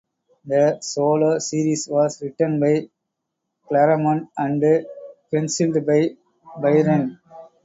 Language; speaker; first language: English; non-native, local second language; Tamil